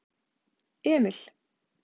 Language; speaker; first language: Icelandic; native; Icelandic